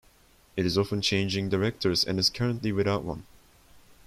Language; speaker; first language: English; non-native, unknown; Turkish